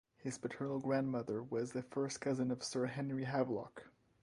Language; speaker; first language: English; non-native, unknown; French